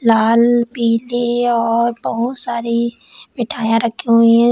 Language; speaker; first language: Hindi; native; Hindi